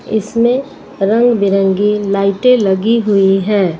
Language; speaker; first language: Hindi; native; Hindi